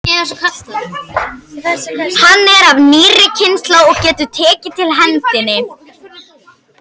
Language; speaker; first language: Icelandic; native; Icelandic